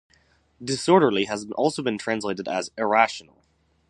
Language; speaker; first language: English; native; English